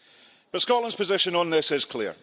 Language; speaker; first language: English; early bilingual, heritage; English